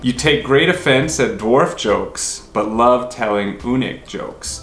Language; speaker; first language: English; native; English